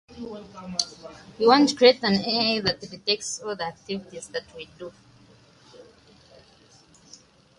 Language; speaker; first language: English; native; English